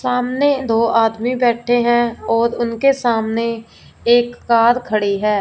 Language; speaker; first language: Hindi; non-native, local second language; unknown